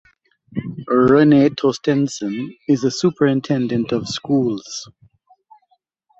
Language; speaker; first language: English; native; English